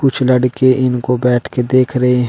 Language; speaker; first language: Hindi; native; Hindi